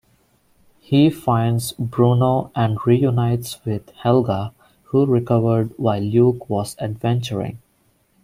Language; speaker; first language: English; non-native, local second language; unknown